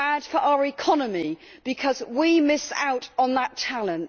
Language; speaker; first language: English; native; English